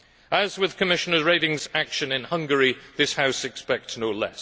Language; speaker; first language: English; native; English